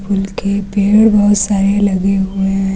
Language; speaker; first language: Hindi; native; Hindi